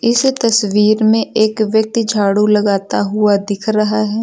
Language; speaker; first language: Hindi; native; Hindi